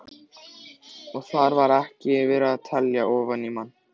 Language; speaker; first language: Icelandic; native; Icelandic